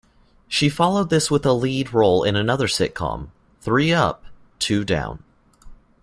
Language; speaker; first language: English; native; English